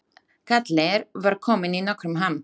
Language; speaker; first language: Icelandic; non-native, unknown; Slovak